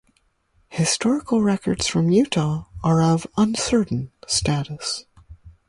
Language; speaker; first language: English; native; English